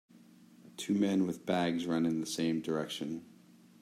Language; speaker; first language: English; native; English